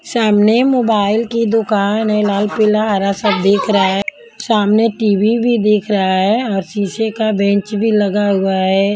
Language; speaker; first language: Hindi; non-native, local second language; Punjabi